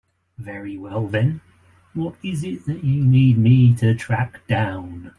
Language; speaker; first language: English; native; English